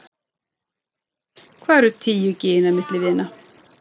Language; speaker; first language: Icelandic; non-native, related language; Swedish